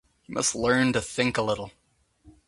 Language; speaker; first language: English; native; English